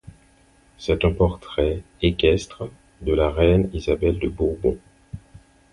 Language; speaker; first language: French; non-native, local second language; Haitian Creole